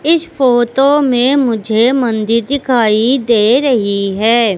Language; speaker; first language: Hindi; native; Hindi